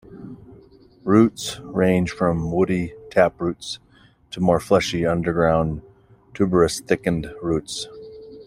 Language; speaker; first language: English; native; English